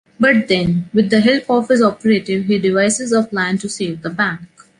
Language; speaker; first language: English; non-native, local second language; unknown